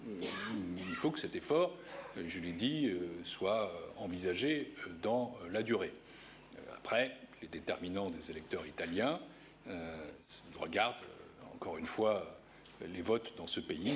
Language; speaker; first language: French; native; French